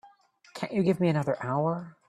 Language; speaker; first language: English; native; English